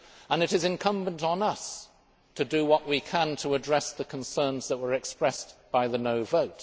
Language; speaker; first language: English; native; English